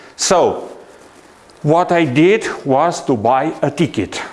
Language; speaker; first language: English; non-native, fluent; Romanian